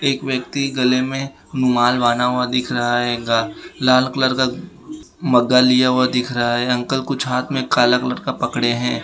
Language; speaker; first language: Hindi; non-native, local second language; Gujarati